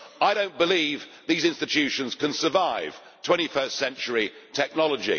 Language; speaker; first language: English; native; English